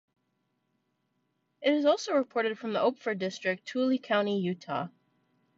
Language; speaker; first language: English; native; English